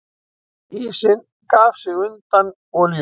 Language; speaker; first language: Icelandic; native; Icelandic